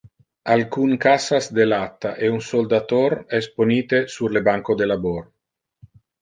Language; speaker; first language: Interlingua; non-native, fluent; Italian